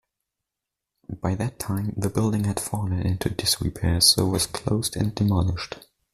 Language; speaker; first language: English; non-native, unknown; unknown